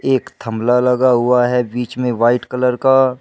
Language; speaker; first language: Hindi; native; Hindi